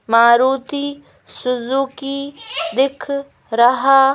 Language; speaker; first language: Hindi; native; Hindi